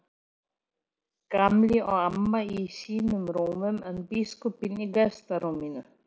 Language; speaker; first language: Icelandic; non-native, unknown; Polish